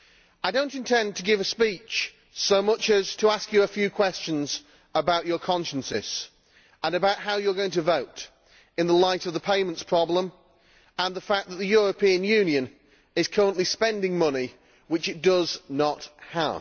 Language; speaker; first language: English; native; English